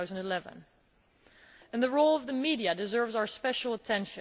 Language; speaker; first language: English; non-native, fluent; Dutch